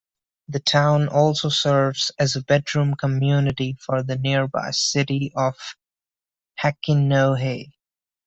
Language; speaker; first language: English; non-native, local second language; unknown